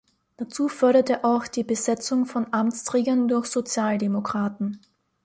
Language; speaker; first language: German; native; German